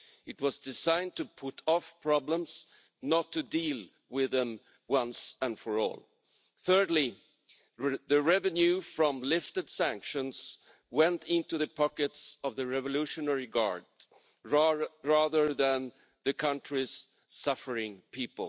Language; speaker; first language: English; non-native, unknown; Swedish